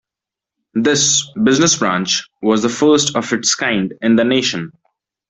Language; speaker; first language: English; non-native, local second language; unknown